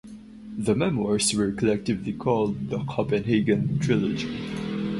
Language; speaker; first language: English; non-native, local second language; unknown